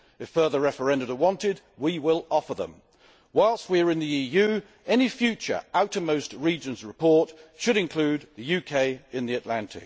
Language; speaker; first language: English; native; English